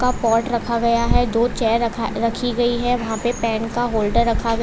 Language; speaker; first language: Hindi; non-native, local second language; Gujarati